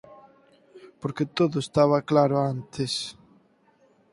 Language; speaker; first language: Galician; native; Galician